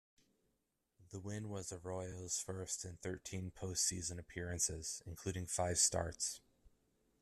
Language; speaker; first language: English; native; English